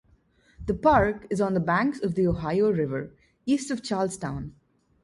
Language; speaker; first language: English; non-native, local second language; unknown